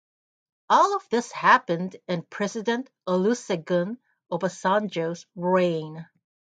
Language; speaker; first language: English; native; English